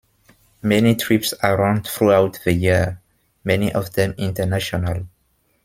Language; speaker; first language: English; non-native, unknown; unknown